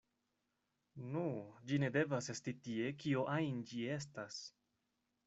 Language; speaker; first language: Esperanto; non-native, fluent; Spanish